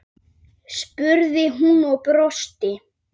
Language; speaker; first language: Icelandic; native; Icelandic